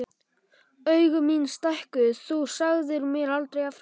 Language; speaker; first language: Icelandic; non-native, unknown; Polish